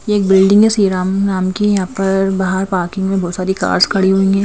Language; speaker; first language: Hindi; native; Hindi